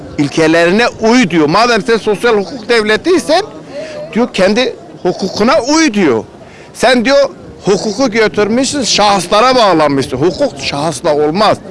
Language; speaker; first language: Turkish; non-native, local second language; Kurdish